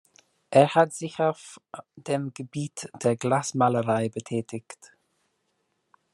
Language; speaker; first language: German; non-native, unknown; English